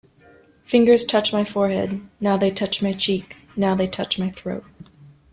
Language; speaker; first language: English; native; English